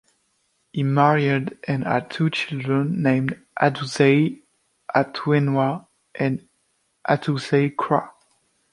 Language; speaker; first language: English; non-native, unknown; French